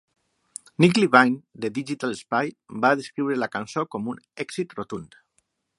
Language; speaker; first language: Catalan; non-native, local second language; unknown